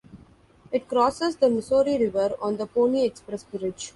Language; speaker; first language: English; non-native, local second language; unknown